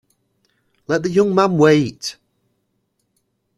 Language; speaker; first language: English; native; English